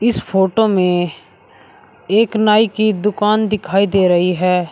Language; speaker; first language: Hindi; native; Hindi